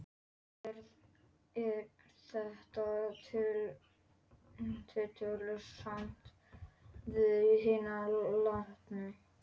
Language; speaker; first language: Icelandic; non-native, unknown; Polish